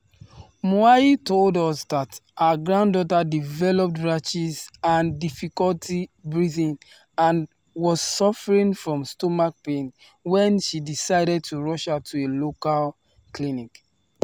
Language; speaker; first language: English; non-native, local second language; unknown